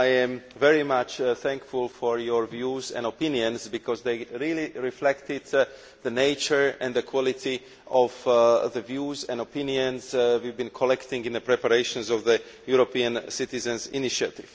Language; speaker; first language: English; non-native, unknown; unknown